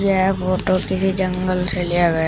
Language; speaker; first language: Hindi; native; Hindi